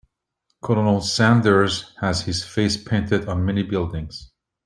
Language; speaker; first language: English; native; English